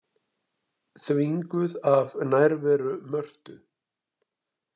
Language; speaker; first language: Icelandic; native; Icelandic